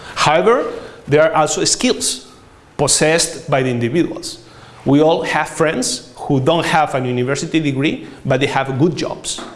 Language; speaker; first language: English; non-native, fluent; Spanish